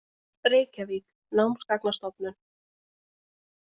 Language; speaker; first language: Icelandic; native; Icelandic